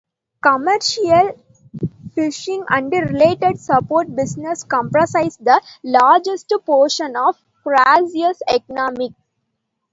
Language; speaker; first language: English; non-native, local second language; Tamil